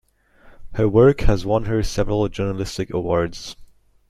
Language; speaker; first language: English; native; English